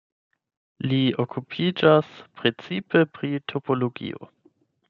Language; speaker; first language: Esperanto; non-native, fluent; German